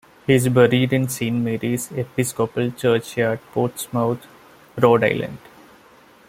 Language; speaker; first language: English; non-native, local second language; Malayalam